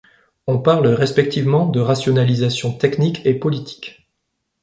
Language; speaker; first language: French; native; French